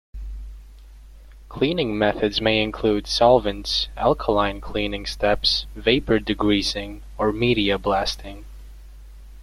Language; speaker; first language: English; native; English